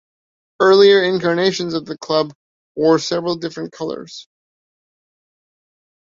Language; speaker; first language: English; native; English